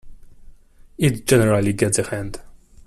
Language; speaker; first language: English; non-native, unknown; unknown